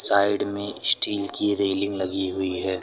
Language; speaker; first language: Hindi; native; Hindi